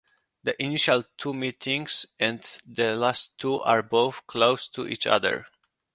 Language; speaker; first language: English; non-native, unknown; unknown